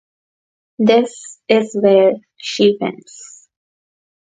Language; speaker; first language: English; non-native, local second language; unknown